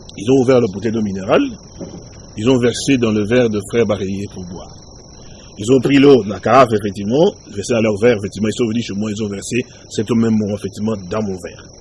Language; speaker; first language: French; non-native, local second language; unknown